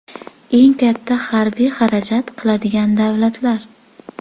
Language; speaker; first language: Uzbek; native; Uzbek